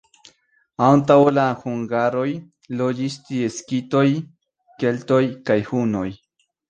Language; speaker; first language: Esperanto; non-native, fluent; Spanish